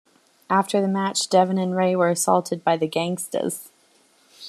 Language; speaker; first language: English; native; English